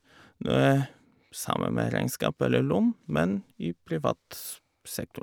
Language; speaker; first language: Norwegian; non-native, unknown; Bulgarian